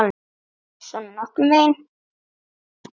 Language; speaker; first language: Icelandic; native; Icelandic